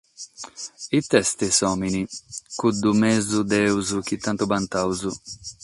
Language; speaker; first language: Sardinian; non-native, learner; Catalan